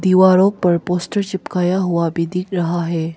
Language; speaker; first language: Hindi; non-native, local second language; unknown